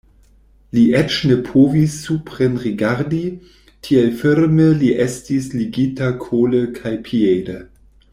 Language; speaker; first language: Esperanto; non-native, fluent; German